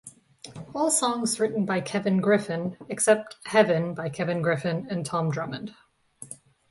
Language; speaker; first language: English; native; English